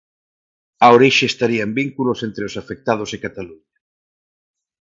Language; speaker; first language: Galician; non-native, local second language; Spanish